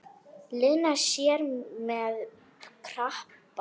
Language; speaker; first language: Icelandic; non-native, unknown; Polish